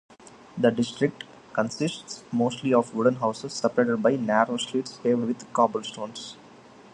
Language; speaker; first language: English; non-native, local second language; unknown